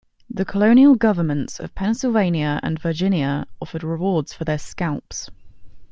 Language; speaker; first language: English; native; English